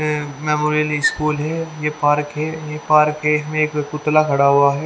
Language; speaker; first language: Hindi; native; Hindi